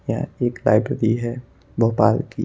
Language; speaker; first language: Hindi; native; Hindi